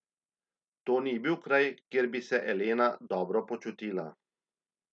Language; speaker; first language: Slovenian; native; Slovenian